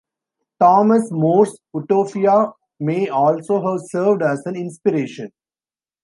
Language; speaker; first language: English; non-native, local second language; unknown